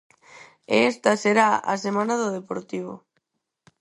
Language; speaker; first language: Galician; non-native, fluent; Spanish